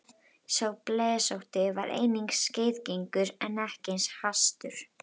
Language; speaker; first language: Icelandic; native; Icelandic